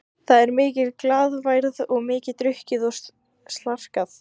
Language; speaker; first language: Icelandic; native; Icelandic